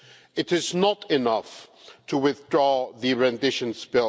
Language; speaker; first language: English; non-native, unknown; German